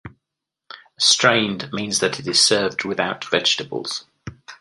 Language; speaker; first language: English; native; English